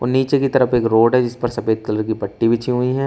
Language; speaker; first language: Hindi; native; Hindi